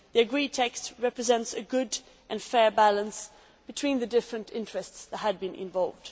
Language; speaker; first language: English; non-native, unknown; Swedish